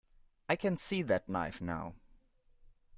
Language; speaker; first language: English; non-native, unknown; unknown